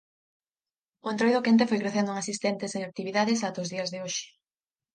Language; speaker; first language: Galician; native; Galician